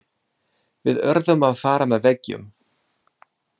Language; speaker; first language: Icelandic; non-native, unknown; English